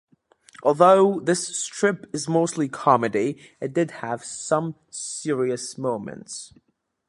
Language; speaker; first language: English; native; English